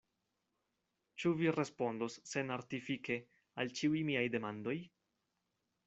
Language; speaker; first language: Esperanto; non-native, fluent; Spanish